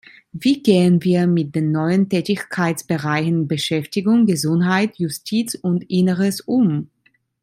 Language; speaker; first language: German; non-native, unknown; Italian